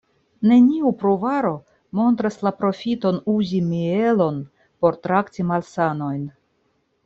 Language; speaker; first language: Esperanto; non-native, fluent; Russian